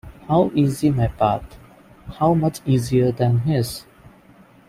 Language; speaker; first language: English; non-native, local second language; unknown